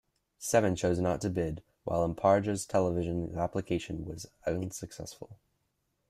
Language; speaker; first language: English; native; English